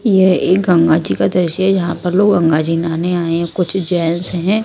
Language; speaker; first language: Hindi; non-native, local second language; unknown